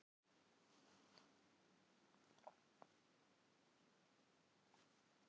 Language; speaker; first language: Icelandic; non-native, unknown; Filipino